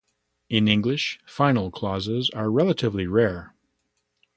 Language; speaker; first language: English; native; English